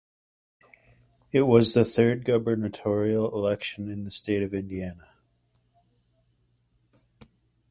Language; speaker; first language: English; native; English